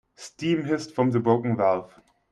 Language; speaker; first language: English; non-native, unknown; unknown